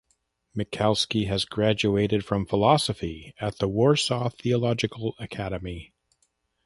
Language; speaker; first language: English; native; English